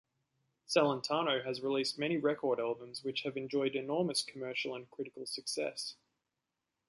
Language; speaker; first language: English; native; English